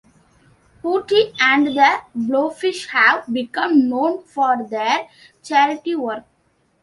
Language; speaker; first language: English; non-native, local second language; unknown